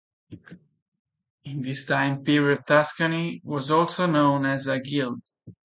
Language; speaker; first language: English; non-native, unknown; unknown